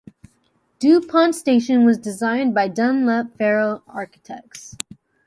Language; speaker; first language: English; native; English